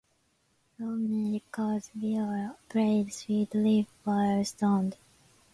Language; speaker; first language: English; non-native, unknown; Japanese